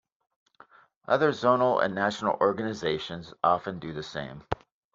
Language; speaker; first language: English; native; English